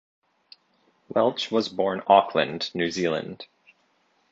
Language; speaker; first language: English; native; English